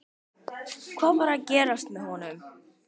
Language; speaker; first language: Icelandic; native; Icelandic